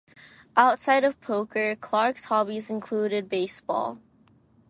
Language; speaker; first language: English; non-native, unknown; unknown